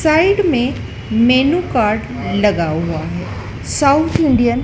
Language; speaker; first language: Hindi; native; Hindi